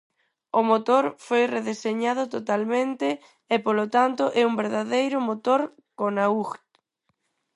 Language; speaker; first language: Galician; non-native, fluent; Spanish